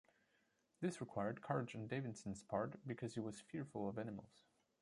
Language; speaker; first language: English; non-native, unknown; German